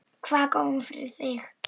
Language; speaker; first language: Icelandic; non-native, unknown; Polish